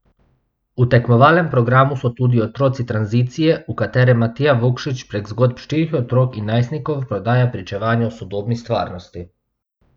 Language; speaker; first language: Slovenian; non-native, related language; Bosnian